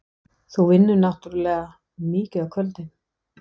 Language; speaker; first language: Icelandic; non-native, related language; Danish